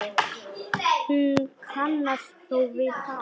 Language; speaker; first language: Icelandic; non-native, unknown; Polish